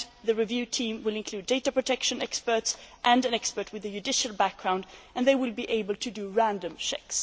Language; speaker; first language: English; non-native, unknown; Swedish